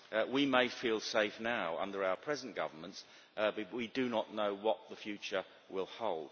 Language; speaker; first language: English; native; English